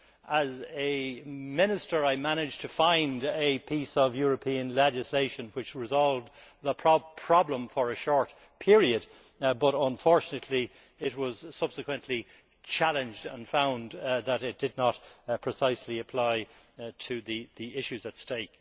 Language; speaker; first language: English; native; English